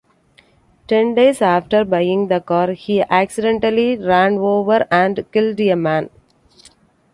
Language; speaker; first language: English; non-native, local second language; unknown